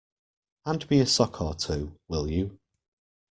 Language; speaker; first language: English; native; English